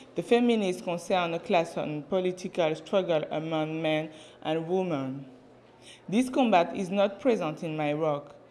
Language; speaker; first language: English; non-native, learner; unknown